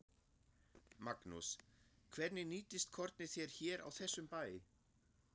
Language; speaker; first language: Icelandic; non-native, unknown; German